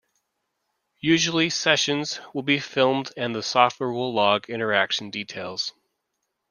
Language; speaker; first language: English; native; English